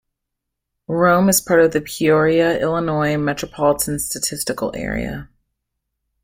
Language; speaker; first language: English; native; English